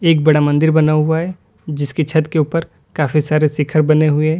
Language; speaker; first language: Hindi; native; Hindi